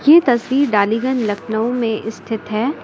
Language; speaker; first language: Hindi; native; Hindi